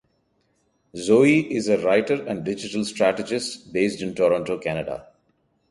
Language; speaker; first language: English; non-native, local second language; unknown